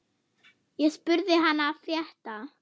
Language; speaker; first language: Icelandic; non-native, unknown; German